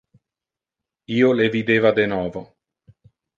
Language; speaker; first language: Interlingua; non-native, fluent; Italian